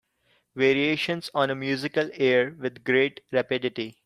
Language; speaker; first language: English; non-native, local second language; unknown